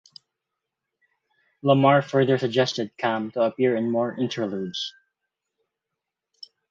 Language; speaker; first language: English; non-native, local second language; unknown